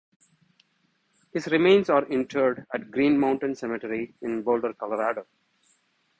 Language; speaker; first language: English; non-native, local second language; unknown